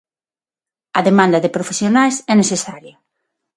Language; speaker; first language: Galician; non-native, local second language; Spanish